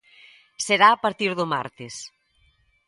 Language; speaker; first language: Galician; native; Galician